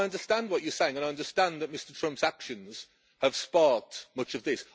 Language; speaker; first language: English; native; English